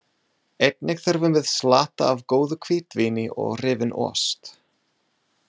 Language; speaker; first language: Icelandic; non-native, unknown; English